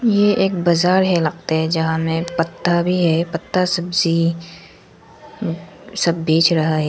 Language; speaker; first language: Hindi; non-native, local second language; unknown